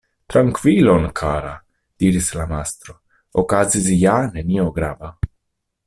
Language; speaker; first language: Esperanto; non-native, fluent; Italian